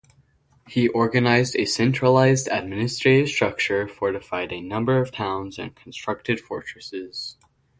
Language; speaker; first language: English; native; English